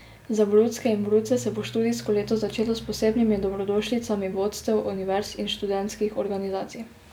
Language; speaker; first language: Slovenian; native; Slovenian